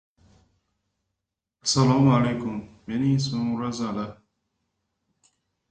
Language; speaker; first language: English; non-native, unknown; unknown